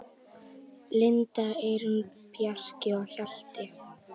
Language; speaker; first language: Icelandic; native; Icelandic